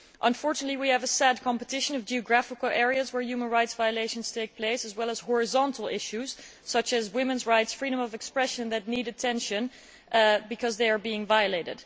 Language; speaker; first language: English; non-native, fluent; Dutch